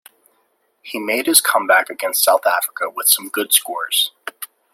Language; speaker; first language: English; native; English